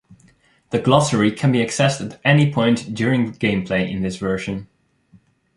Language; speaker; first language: English; non-native, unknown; Dutch